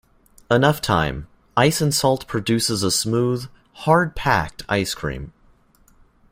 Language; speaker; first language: English; native; English